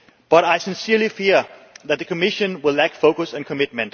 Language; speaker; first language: English; non-native, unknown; Danish